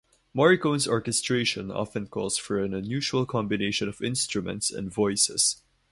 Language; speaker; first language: English; non-native, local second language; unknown